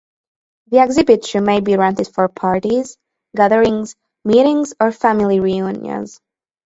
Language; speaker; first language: English; non-native, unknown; Hungarian